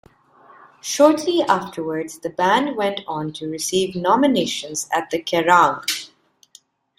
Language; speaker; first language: English; non-native, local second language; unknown